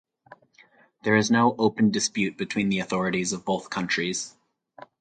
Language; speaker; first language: English; native; English